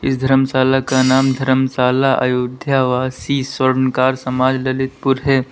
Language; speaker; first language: Hindi; native; Hindi